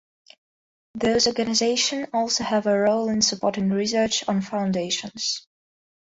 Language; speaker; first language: English; non-native, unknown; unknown